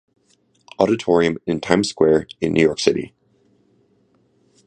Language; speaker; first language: English; native; English